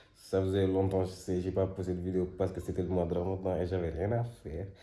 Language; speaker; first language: French; non-native, local second language; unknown